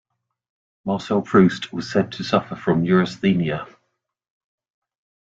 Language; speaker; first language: English; native; English